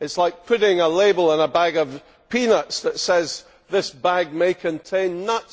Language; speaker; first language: English; native; English